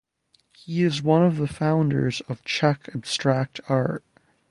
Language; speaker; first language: English; native; English